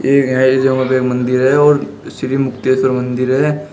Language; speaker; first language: Hindi; native; Hindi